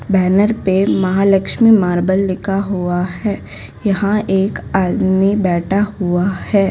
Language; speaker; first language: Hindi; non-native, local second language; Gujarati